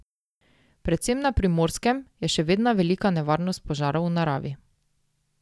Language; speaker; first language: Slovenian; native; Slovenian